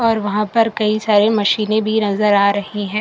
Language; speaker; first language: Hindi; non-native, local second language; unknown